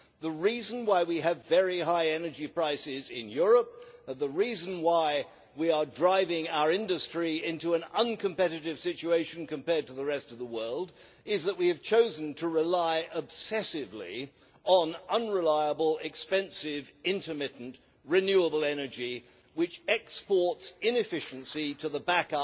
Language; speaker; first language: English; native; English